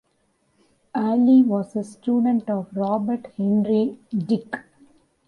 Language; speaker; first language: English; non-native, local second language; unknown